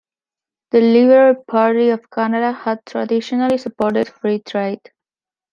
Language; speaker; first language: English; non-native, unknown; Spanish